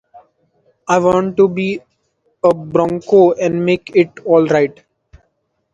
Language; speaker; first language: English; non-native, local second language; Marathi